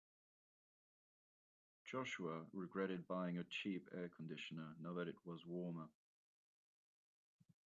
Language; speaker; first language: English; native; English